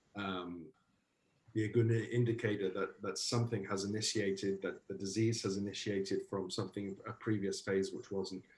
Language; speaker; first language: English; native; English